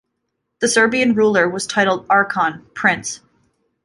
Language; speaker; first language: English; native; English